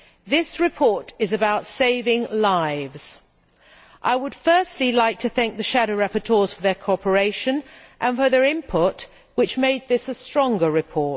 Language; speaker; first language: English; native; English